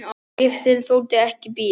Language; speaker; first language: Icelandic; non-native, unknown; Polish